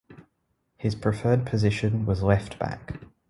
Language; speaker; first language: English; native; English